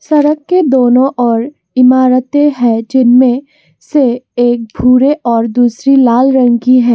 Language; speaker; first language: Hindi; non-native, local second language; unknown